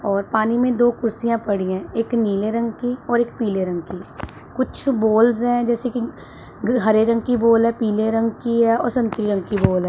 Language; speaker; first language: Hindi; non-native, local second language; Punjabi